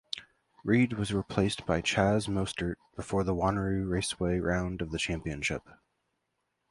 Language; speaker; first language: English; native; English